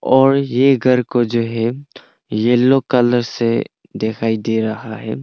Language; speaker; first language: Hindi; early bilingual, other home language; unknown